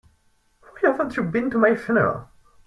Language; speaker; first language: English; non-native, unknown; French